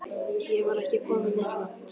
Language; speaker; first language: Icelandic; native; Icelandic